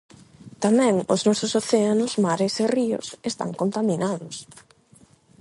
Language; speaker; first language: Galician; non-native, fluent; Spanish